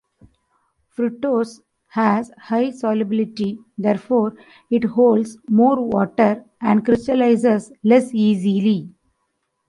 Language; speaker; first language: English; non-native, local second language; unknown